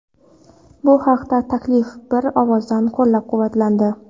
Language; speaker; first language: Uzbek; non-native, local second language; Kara-Kalpak